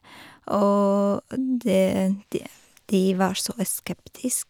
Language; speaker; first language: Norwegian; non-native, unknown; Persian